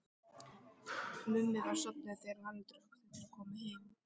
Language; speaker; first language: Icelandic; native; Icelandic